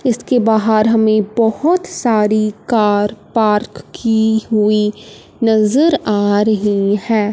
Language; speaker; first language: Hindi; non-native, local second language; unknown